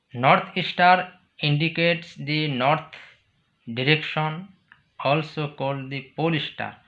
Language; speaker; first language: English; non-native, local second language; Assamese